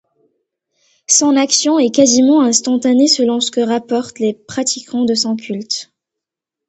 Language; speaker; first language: French; non-native, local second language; Arabic